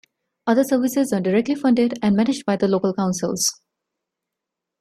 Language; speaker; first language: English; non-native, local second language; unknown